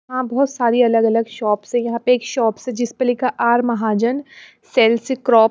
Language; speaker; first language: Hindi; non-native, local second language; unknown